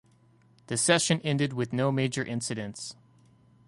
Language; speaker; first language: English; native; English